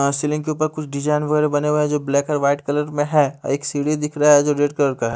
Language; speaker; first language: Hindi; native; Hindi